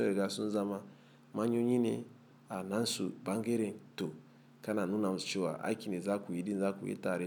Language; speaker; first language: Hausa; non-native, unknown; Igbo